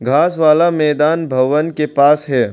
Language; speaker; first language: Hindi; non-native, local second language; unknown